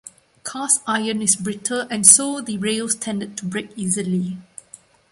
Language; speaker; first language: English; non-native, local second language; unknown